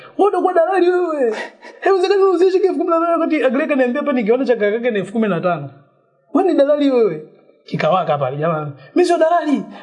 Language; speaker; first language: Swahili; native; Swahili